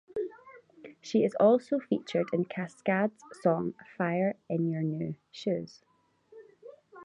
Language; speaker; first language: English; native; English